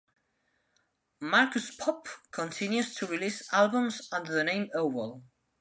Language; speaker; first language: English; non-native, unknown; Spanish